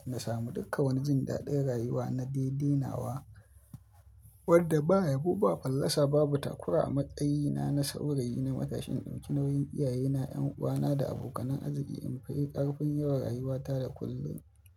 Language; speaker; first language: Hausa; native; Hausa